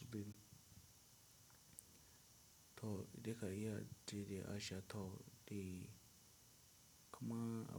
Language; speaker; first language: Hausa; non-native, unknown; Tiv